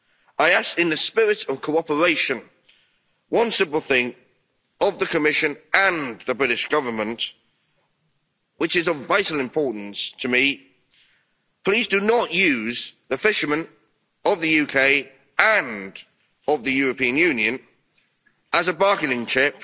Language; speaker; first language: English; native; English